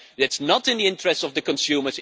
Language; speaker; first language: English; non-native, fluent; Dutch